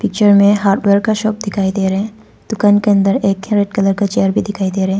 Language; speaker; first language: Hindi; non-native, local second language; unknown